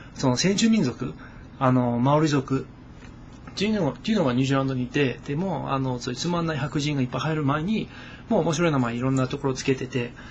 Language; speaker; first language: Japanese; non-native, fluent; English